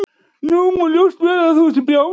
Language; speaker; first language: Icelandic; native; Icelandic